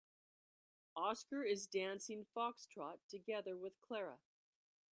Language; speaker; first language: English; native; English